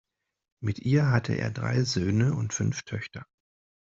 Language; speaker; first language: German; non-native, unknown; Spanish